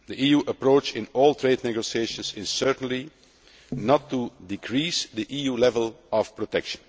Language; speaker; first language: English; non-native, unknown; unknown